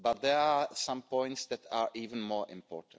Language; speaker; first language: English; non-native, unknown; Czech